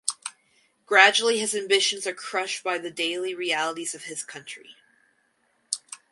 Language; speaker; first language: English; native; English